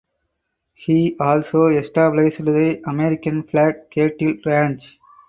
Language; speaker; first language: English; non-native, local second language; Tamil